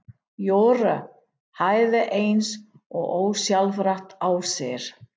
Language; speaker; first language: Icelandic; non-native, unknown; English